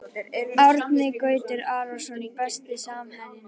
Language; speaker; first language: Icelandic; native; Icelandic